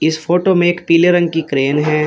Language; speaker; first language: Hindi; native; Hindi